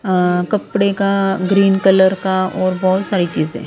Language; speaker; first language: Hindi; non-native, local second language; Punjabi